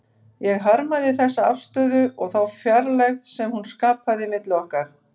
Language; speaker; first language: Icelandic; native; Icelandic